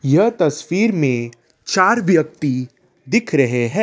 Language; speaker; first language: Hindi; non-native, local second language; Assamese